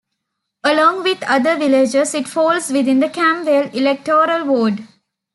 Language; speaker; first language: English; non-native, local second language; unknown